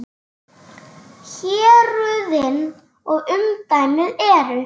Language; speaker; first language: Icelandic; native; Icelandic